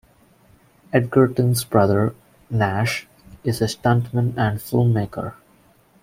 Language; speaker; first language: English; non-native, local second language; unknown